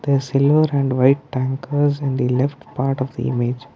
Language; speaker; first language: English; non-native, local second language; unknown